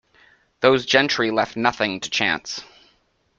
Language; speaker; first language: English; native; English